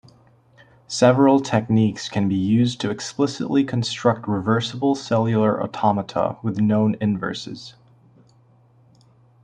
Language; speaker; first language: English; native; English